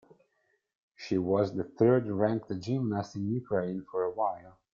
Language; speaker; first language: English; non-native, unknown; Italian